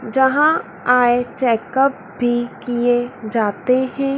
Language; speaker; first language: Hindi; native; Hindi